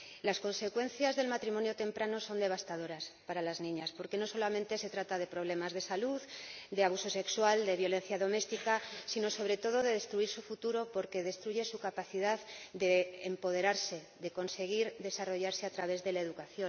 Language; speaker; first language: Spanish; native; Spanish